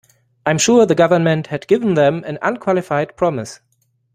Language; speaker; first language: English; non-native, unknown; German